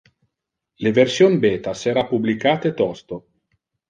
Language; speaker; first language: Interlingua; non-native, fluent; Italian